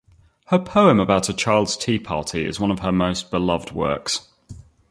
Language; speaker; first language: English; native; English